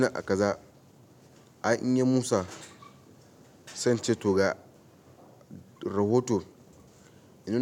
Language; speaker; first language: Hausa; native; Hausa